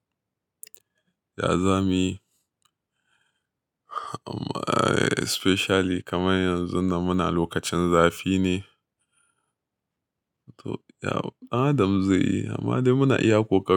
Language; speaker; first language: Hausa; native; Hausa